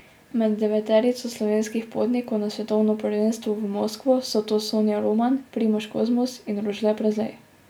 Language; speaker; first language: Slovenian; native; Slovenian